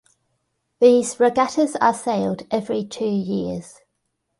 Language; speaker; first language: English; native; English